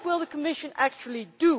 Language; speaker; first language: English; non-native, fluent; Dutch